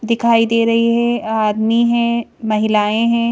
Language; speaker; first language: Hindi; native; Hindi